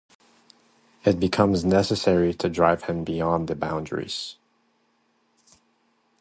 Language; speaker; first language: English; native; English